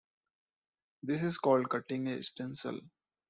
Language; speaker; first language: English; non-native, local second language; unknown